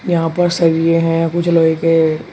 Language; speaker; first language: Hindi; native; Hindi